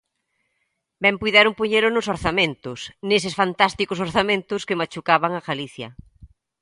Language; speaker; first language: Galician; native; Galician